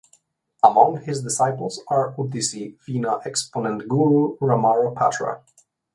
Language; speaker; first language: English; non-native, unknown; Slovenian